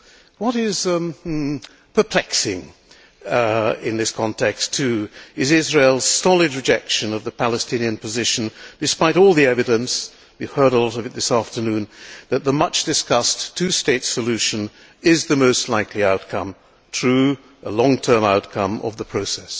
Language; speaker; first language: English; non-native, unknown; Hungarian